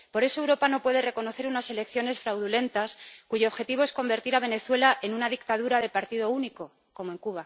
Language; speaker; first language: Spanish; native; Spanish